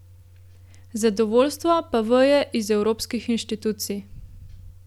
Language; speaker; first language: Slovenian; native; Slovenian